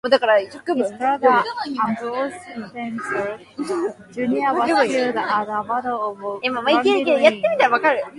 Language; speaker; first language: English; non-native, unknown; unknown